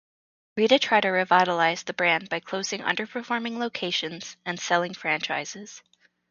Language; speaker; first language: English; native; English